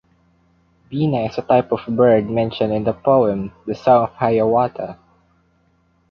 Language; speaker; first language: English; non-native, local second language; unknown